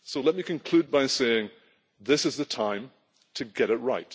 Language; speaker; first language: English; native; English